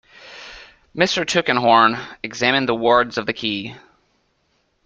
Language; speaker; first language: English; native; English